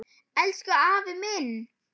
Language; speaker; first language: Icelandic; non-native, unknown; German